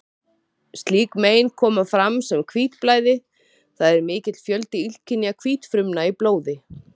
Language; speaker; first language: Icelandic; native; Icelandic